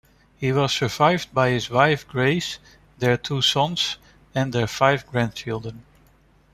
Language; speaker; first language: English; non-native, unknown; Dutch